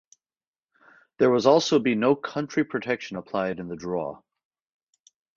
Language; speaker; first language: English; native; English